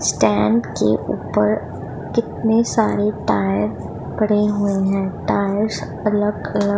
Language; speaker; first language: Hindi; non-native, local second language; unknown